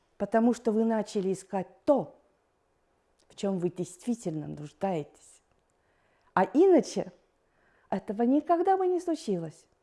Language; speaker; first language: Russian; non-native, fluent; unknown